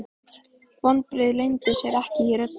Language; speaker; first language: Icelandic; native; Icelandic